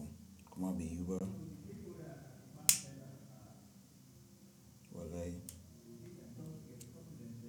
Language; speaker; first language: Hausa; non-native, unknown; Tiv